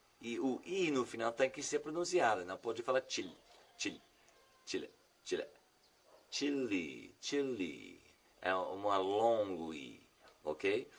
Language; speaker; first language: Portuguese; non-native, fluent; English